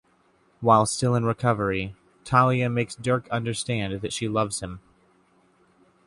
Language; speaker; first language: English; native; English